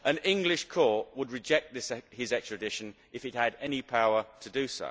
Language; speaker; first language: English; native; English